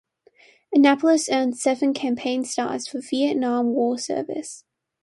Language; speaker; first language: English; non-native, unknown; Chinese